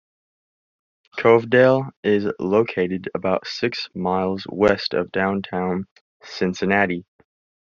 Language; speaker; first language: English; native; English